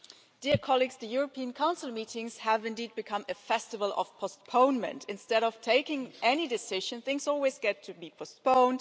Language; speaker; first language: English; non-native, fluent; German